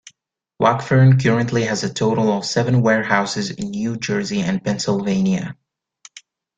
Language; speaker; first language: English; native; English